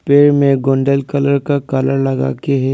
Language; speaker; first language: Hindi; early bilingual, other home language; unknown